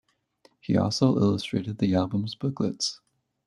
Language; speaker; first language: English; native; English